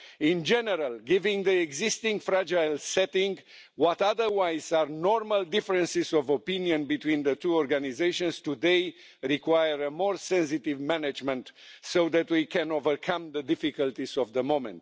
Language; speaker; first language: English; non-native, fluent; Romanian